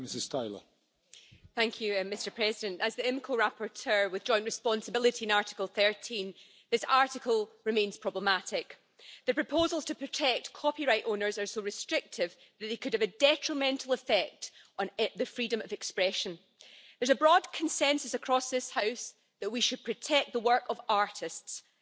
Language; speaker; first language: English; native; English